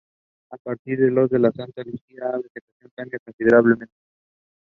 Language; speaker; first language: English; non-native, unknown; Spanish